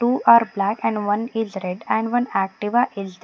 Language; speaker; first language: English; non-native, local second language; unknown